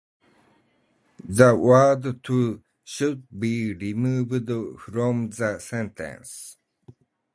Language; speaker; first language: English; non-native, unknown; Japanese